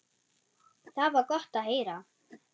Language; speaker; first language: Icelandic; non-native, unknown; German